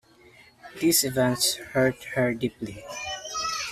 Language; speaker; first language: English; non-native, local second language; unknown